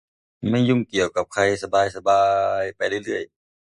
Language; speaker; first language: Thai; non-native, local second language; Northeastern Thai